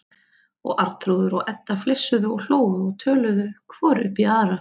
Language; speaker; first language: Icelandic; native; Icelandic